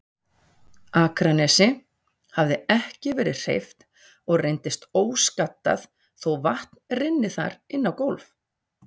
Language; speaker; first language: Icelandic; native; Icelandic